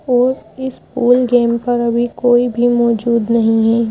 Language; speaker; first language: Hindi; native; Hindi